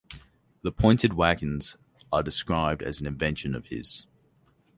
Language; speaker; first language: English; native; English